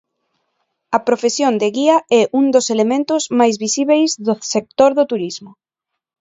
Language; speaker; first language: Galician; non-native, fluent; Spanish